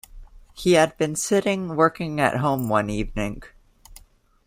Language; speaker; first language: English; native; English